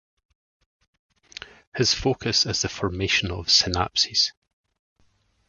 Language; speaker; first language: English; native; English